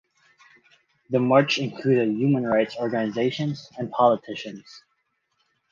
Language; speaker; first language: English; non-native, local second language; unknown